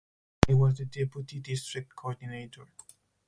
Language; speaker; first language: English; non-native, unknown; Spanish